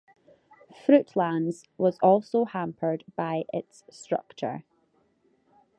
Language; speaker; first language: English; native; English